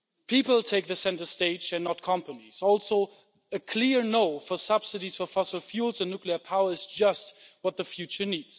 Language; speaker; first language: English; non-native, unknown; German